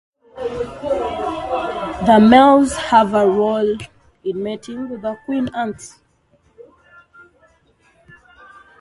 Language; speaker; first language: English; native; English